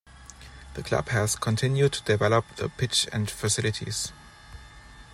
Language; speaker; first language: English; non-native, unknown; German